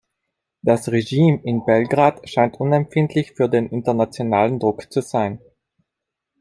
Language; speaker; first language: German; non-native, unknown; Italian